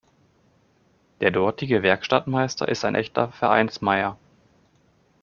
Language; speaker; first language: German; native; German